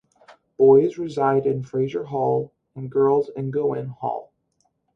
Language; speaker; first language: English; native; English